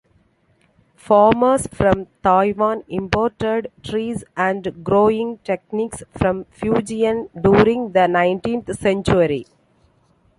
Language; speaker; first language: English; non-native, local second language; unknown